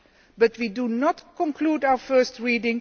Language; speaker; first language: English; non-native, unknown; Dutch